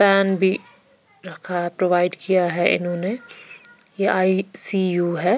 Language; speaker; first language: Hindi; non-native, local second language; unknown